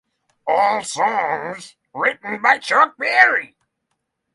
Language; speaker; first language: English; non-native, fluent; Norwegian